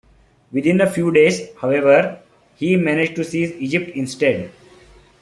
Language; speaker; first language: English; non-native, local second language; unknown